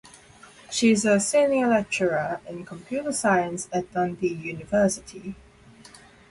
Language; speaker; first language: English; non-native, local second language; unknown